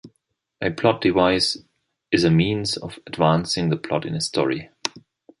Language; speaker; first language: English; non-native, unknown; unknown